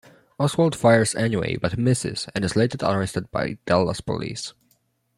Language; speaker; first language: English; non-native, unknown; Polish